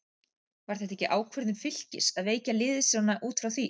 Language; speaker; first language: Icelandic; native; Icelandic